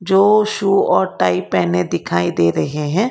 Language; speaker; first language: Hindi; non-native, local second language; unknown